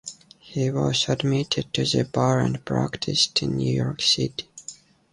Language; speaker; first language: English; native; English